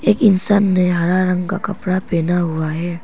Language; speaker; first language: Hindi; non-native, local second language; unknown